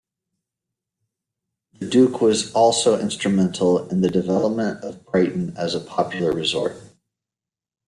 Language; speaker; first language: English; native; English